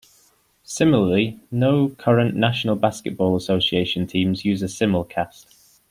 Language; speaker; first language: English; native; English